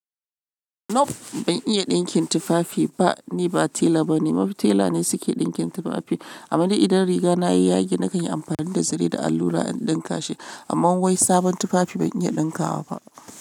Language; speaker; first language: Hausa; non-native, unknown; Yoruba